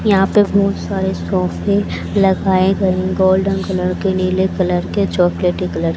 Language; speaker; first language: Hindi; native; Hindi